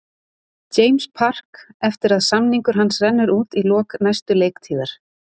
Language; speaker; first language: Icelandic; native; Icelandic